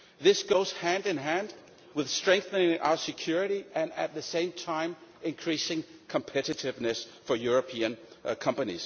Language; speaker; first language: English; non-native, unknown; Danish